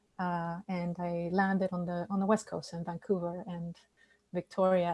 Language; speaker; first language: English; non-native, fluent; Spanish